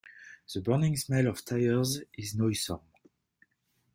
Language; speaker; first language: English; non-native, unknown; French